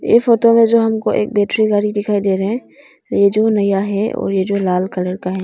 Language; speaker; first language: Hindi; non-native, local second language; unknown